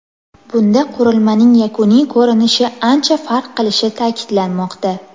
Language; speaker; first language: Uzbek; native; Uzbek